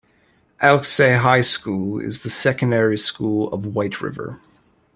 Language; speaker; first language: English; native; English